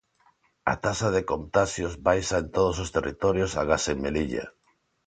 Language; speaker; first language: Galician; non-native, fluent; Spanish